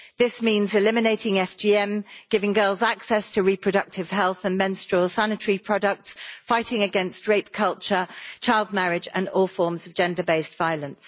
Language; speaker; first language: English; native; English